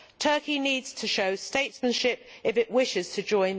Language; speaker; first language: English; native; English